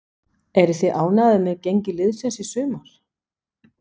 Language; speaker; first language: Icelandic; non-native, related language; Danish